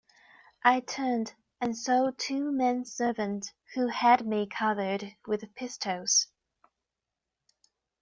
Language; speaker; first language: English; non-native, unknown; Chinese